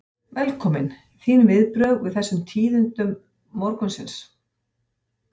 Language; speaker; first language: Icelandic; native; Icelandic